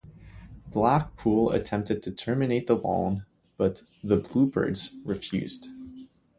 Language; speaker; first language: English; native; English